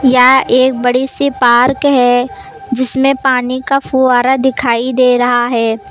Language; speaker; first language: Hindi; native; Hindi